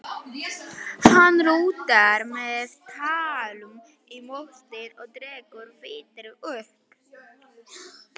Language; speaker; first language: Icelandic; non-native, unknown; Polish